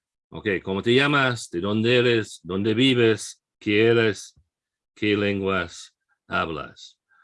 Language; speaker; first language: Spanish; non-native, fluent; English